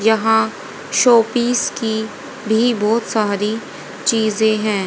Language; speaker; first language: Hindi; native; Hindi